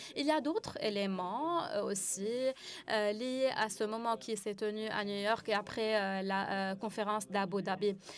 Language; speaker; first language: French; non-native, fluent; English